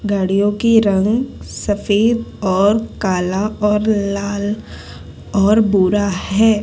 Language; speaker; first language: Hindi; non-native, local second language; Gujarati